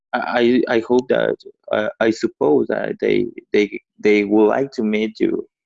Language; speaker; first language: English; non-native, learner; Spanish